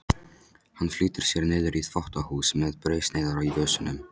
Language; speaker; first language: Icelandic; non-native, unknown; Polish